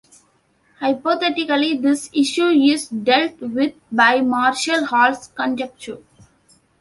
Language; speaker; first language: English; non-native, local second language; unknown